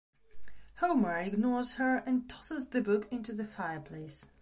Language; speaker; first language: English; non-native, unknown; Belarusian